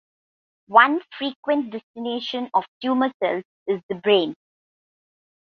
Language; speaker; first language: English; non-native, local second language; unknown